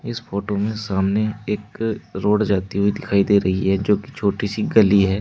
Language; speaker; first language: Hindi; native; Hindi